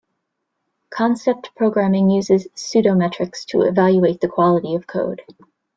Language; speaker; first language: English; native; English